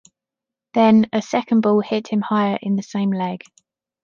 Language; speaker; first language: English; native; English